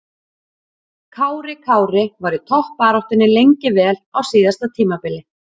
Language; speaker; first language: Icelandic; native; Icelandic